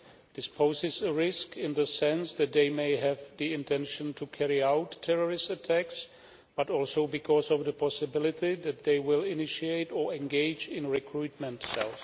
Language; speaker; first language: English; non-native, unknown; Czech